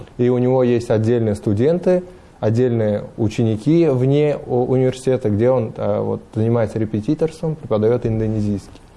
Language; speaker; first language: Russian; non-native, fluent; Uzbek